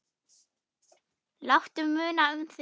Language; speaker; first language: Icelandic; non-native, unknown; German